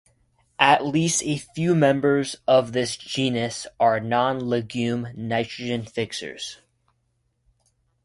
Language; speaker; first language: English; native; English